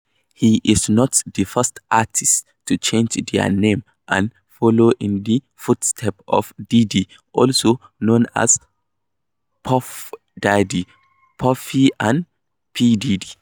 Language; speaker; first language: English; non-native, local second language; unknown